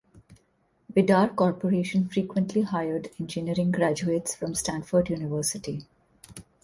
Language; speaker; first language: English; non-native, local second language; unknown